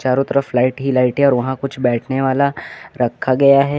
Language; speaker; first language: Hindi; native; Hindi